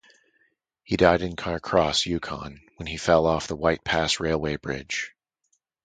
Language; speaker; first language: English; native; English